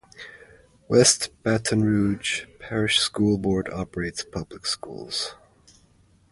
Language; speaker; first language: English; native; English